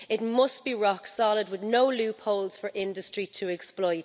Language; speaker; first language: English; native; English